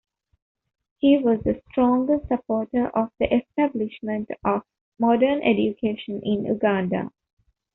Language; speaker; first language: English; non-native, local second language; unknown